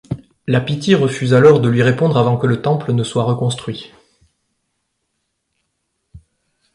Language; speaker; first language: French; native; French